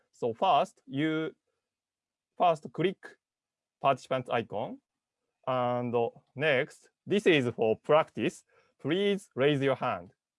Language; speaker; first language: English; non-native, learner; Japanese